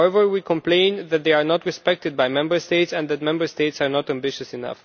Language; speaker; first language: English; non-native, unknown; Romanian